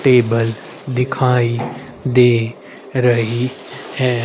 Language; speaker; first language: Hindi; native; Hindi